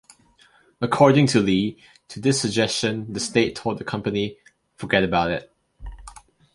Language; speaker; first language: English; non-native, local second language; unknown